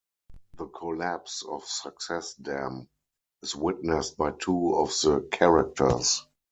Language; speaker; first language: English; non-native, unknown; German